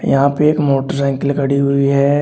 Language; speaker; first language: Hindi; native; Hindi